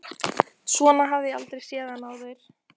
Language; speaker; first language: Icelandic; native; Icelandic